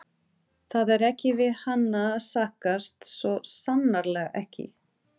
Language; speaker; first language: Icelandic; non-native, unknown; Portuguese